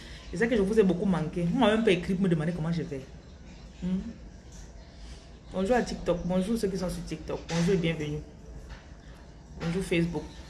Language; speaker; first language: French; non-native, local second language; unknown